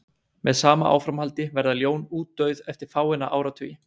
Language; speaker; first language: Icelandic; native; Icelandic